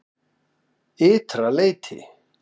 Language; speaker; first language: Icelandic; native; Icelandic